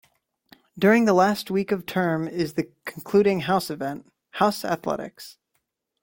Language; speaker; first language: English; native; English